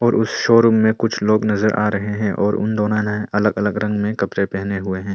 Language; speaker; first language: Hindi; non-native, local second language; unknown